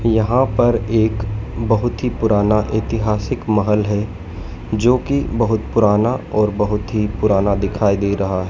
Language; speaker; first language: Hindi; native; Hindi